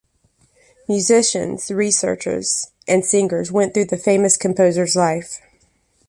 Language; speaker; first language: English; native; English